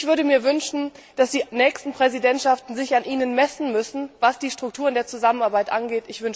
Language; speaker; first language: German; native; German